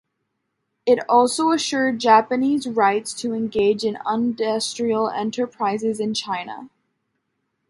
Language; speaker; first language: English; native; English